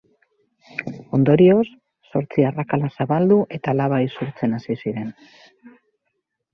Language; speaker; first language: Basque; native; Basque